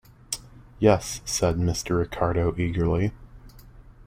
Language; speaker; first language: English; native; English